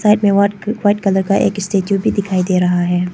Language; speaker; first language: Hindi; non-native, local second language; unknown